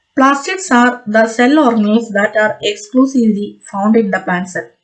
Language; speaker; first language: English; non-native, local second language; Malayalam